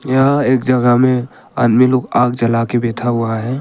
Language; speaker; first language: Hindi; early bilingual, other home language; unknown